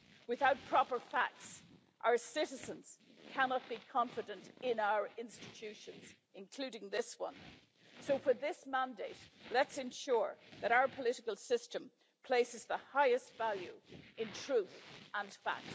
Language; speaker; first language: English; native; English